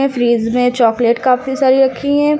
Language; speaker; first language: Hindi; native; Hindi